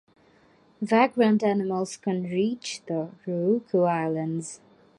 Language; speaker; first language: English; non-native, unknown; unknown